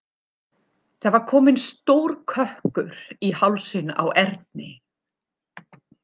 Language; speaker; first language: Icelandic; non-native, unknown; German